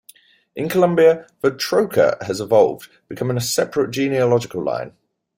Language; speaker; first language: English; native; English